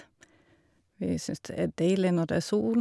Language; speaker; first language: Norwegian; native; Norwegian